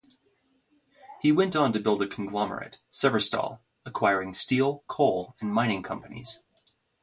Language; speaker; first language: English; native; English